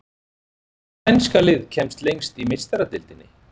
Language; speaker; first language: Icelandic; native; Icelandic